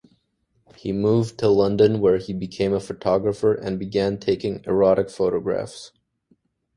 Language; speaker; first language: English; native; English